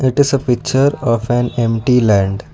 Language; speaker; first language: English; non-native, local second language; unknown